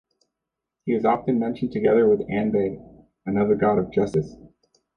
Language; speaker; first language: English; native; English